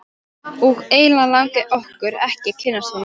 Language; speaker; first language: Icelandic; non-native, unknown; Polish